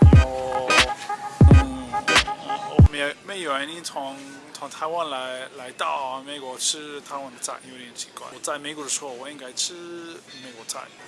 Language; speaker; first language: Chinese; non-native, learner; English